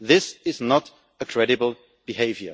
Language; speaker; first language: English; non-native, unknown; German